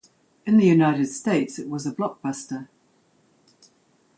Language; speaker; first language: English; native; English